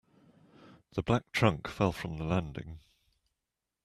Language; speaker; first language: English; native; English